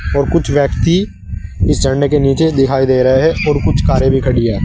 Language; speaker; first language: Hindi; native; Hindi